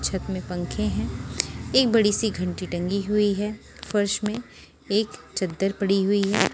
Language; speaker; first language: Hindi; non-native, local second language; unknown